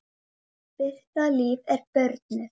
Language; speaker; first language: Icelandic; native; Icelandic